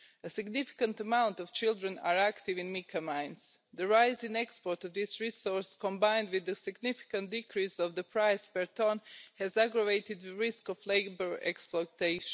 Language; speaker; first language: English; non-native, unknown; Croatian